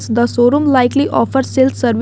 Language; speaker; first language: English; non-native, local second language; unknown